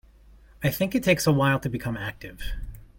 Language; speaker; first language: English; native; English